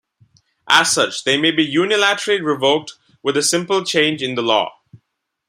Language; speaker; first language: English; non-native, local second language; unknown